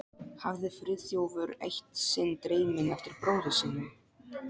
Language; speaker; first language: Icelandic; non-native, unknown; Polish